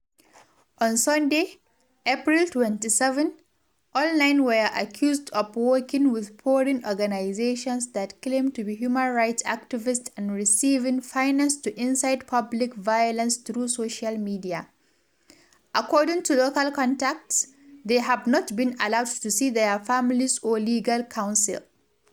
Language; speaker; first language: English; non-native, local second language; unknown